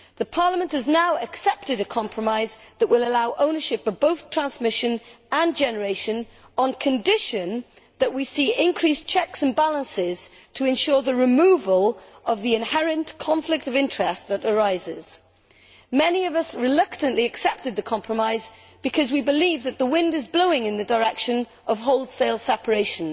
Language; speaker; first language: English; native; English